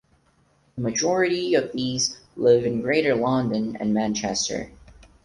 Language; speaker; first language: English; non-native, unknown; Portuguese